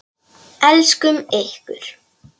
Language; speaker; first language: Icelandic; non-native, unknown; Polish